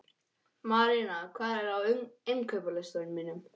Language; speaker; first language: Icelandic; non-native, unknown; English